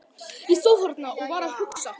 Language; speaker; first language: Icelandic; native; Icelandic